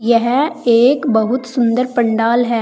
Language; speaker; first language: Hindi; native; Hindi